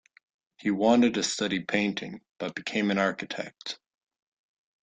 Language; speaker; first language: English; native; English